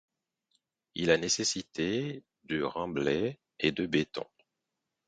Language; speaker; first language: French; non-native, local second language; Haitian Creole